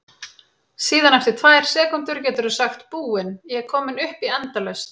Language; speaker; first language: Icelandic; native; Icelandic